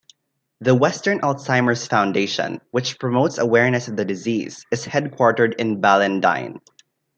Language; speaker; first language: English; non-native, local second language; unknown